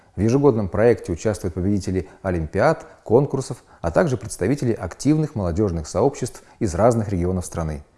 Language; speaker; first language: Russian; native; Russian